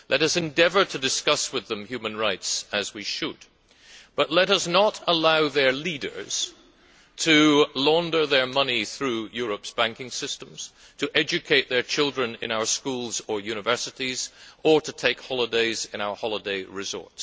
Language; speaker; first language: English; native; English